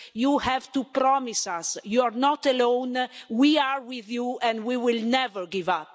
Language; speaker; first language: English; non-native, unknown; Italian